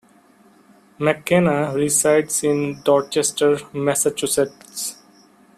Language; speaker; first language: English; non-native, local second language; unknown